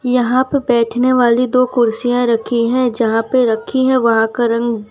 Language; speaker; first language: Hindi; non-native, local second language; Gujarati